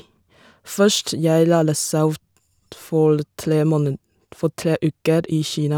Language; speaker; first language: Norwegian; non-native, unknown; Chinese